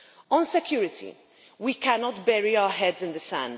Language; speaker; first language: English; non-native, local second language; Maltese